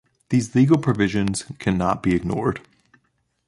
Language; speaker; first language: English; native; English